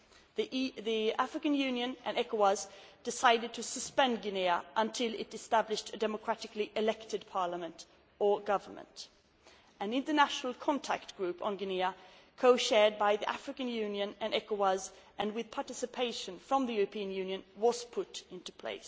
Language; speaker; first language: English; non-native, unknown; Swedish